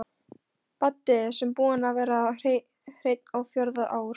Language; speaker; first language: Icelandic; non-native, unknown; Polish